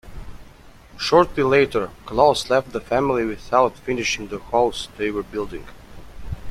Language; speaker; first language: English; native; English